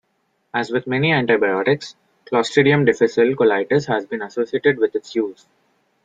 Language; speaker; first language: English; non-native, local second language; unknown